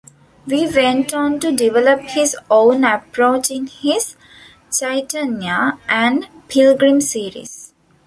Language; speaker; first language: English; non-native, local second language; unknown